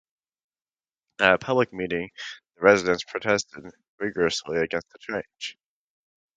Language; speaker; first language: English; native; English